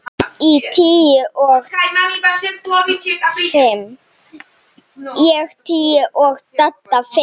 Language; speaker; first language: Icelandic; non-native, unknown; Slovenian